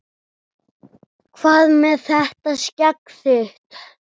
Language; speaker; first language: Icelandic; native; Icelandic